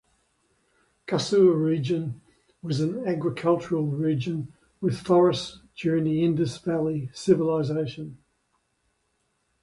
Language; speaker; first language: English; native; English